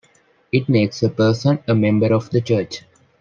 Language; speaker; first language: English; non-native, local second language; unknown